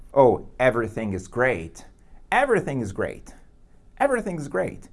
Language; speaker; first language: English; non-native, fluent; Portuguese